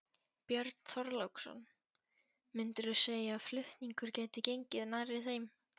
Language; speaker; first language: Icelandic; non-native, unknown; Polish